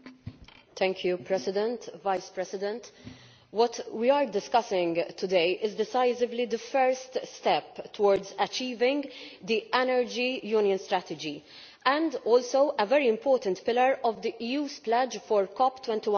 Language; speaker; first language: English; non-native, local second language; Maltese